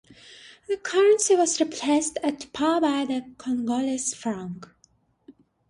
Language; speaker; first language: English; non-native, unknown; Russian